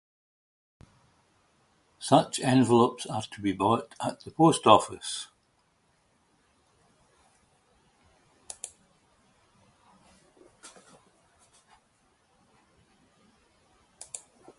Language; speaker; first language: English; native; English